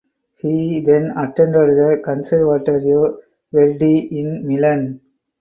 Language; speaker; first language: English; non-native, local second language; Tamil